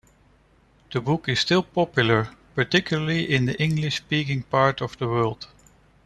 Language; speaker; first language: English; non-native, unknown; Dutch